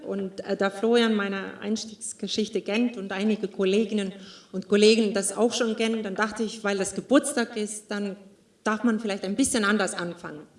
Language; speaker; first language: German; non-native, fluent; Estonian